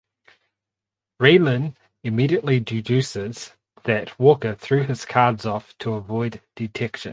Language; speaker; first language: English; native; English